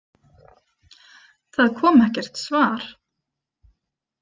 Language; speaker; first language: Icelandic; native; Icelandic